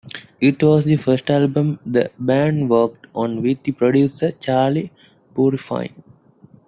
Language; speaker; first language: English; non-native, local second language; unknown